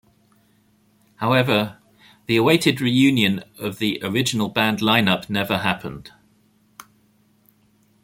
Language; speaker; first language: English; native; English